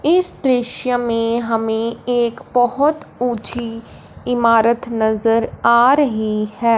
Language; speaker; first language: Hindi; non-native, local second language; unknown